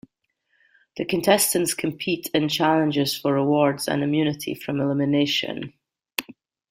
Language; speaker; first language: English; native; English